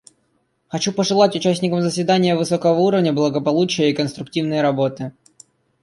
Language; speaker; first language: Russian; native; Russian